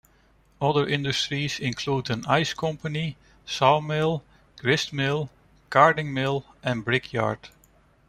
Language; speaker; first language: English; non-native, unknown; Dutch